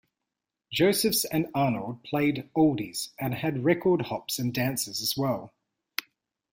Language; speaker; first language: English; native; English